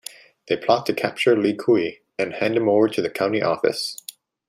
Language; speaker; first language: English; native; English